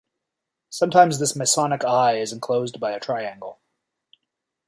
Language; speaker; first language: English; native; English